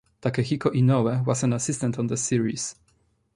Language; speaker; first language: English; non-native, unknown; Polish